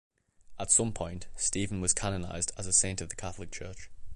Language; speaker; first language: English; native; English